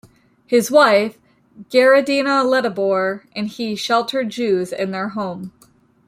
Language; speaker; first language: English; native; English